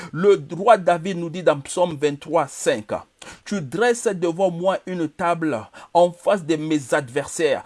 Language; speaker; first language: French; non-native, local second language; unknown